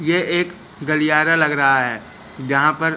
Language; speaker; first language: Hindi; native; Hindi